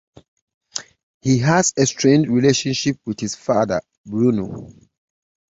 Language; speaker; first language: English; native; English